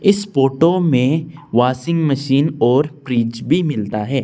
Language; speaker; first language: Hindi; non-native, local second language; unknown